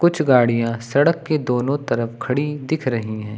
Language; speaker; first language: Hindi; native; Hindi